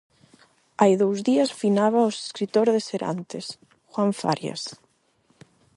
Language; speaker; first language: Galician; non-native, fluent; Spanish